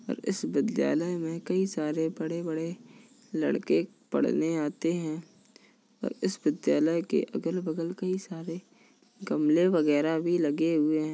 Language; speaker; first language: Hindi; native; Hindi